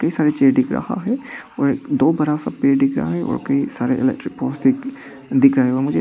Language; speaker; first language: Hindi; non-native, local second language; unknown